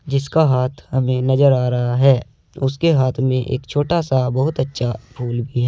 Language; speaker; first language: Hindi; native; Hindi